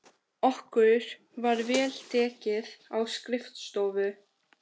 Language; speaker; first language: Icelandic; non-native, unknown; Albanian